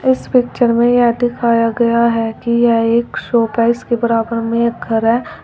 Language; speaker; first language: Hindi; native; Hindi